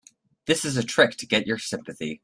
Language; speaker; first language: English; native; English